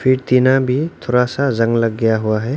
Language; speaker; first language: Hindi; non-native, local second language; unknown